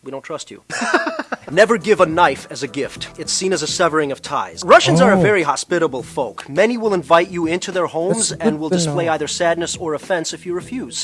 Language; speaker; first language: English; early bilingual, other home language; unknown